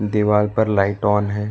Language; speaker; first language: Hindi; non-native, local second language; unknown